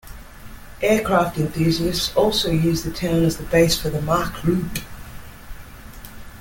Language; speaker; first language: English; native; English